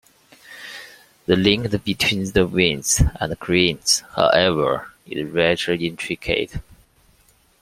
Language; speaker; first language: English; non-native, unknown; Chinese